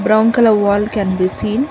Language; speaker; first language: English; non-native, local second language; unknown